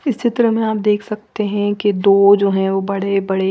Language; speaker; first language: Hindi; non-native, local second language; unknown